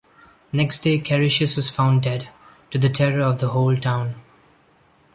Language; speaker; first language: English; non-native, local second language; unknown